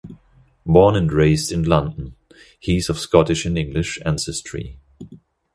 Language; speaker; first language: English; non-native, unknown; German